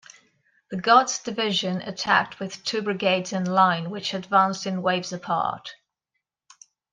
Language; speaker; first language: English; non-native, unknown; Catalan